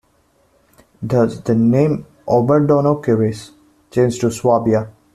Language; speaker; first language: English; non-native, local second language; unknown